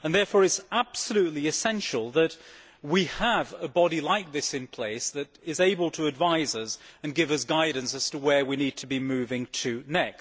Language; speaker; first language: English; native; English